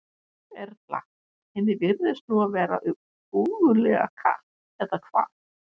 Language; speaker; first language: Icelandic; non-native, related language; Danish